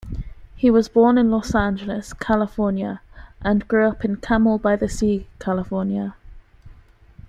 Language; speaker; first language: English; native; English